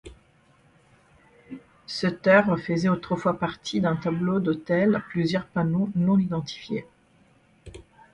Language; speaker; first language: French; non-native, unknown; Italian